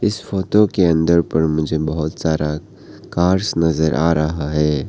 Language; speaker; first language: Hindi; non-native, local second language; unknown